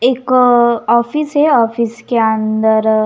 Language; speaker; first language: Hindi; non-native, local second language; Punjabi